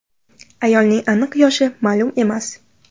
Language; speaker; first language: Uzbek; native; Uzbek